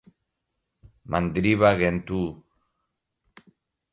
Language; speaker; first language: Portuguese; non-native, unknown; Galician